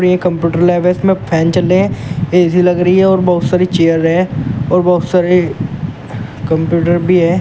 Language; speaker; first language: Hindi; native; Hindi